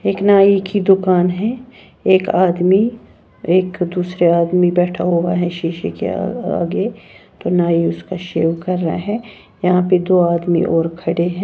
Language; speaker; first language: Hindi; native; Hindi